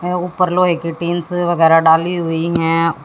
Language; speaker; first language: Hindi; native; Hindi